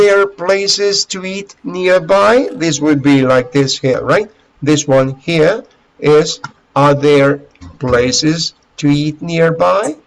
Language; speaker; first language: English; non-native, fluent; Spanish